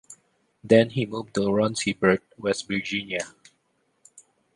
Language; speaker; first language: English; non-native, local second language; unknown